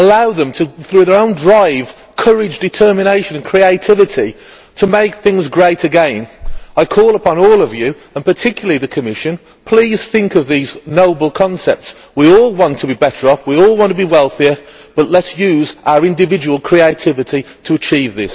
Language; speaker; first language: English; native; English